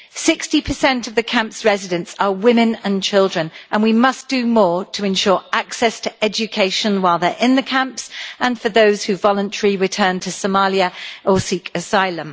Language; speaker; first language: English; native; English